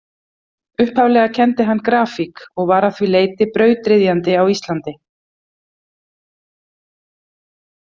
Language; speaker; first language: Icelandic; native; Icelandic